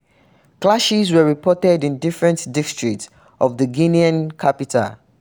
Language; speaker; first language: English; non-native, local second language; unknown